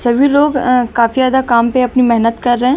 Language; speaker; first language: Hindi; native; Hindi